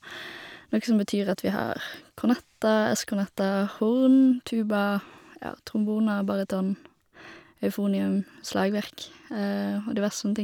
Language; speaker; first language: Norwegian; native; Norwegian